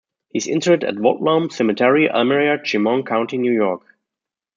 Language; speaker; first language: English; non-native, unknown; German